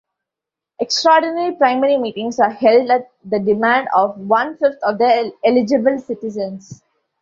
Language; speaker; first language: English; non-native, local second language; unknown